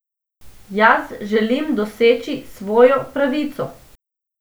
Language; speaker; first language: Slovenian; non-native, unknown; Macedonian